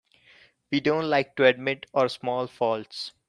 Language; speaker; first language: English; non-native, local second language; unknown